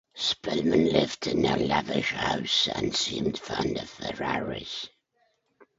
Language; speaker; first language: English; native; English